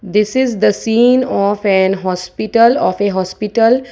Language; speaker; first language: English; non-native, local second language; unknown